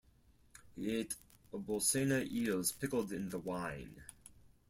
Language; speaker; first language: English; non-native, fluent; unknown